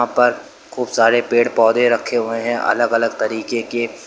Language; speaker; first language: Hindi; native; Hindi